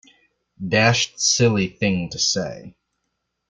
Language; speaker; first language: English; native; English